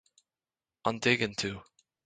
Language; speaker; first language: Irish; native; Irish